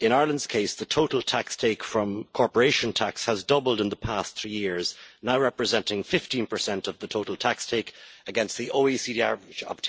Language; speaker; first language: English; native; English